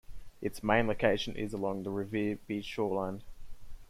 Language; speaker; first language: English; native; English